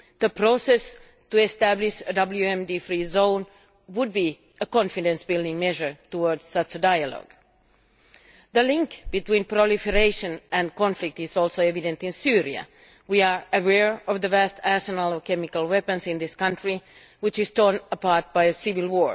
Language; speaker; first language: English; non-native, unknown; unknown